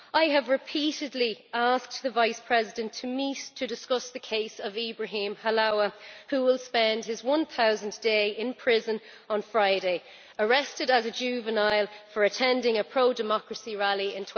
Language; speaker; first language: English; native; English